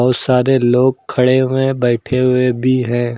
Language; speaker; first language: Hindi; native; Hindi